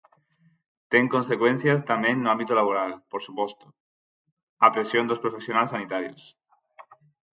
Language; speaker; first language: Galician; non-native, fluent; Spanish